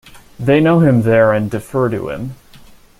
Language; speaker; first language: English; native; English